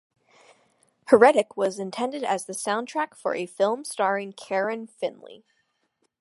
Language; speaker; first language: English; native; English